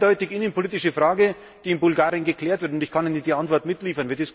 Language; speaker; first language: German; native; German